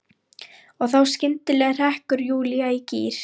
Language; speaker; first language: Icelandic; non-native, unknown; Lithuanian